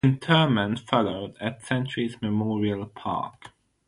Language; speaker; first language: English; non-native, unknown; German